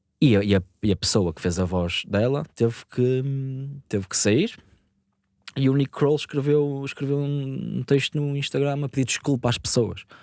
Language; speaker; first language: Portuguese; native; Portuguese